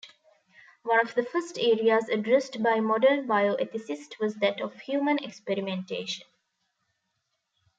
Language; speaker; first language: English; non-native, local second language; Tamil